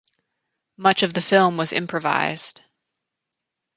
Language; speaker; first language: English; native; English